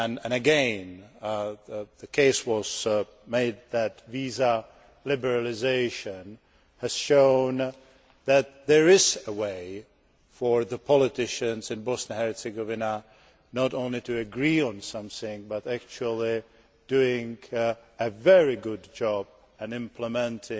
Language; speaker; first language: English; non-native, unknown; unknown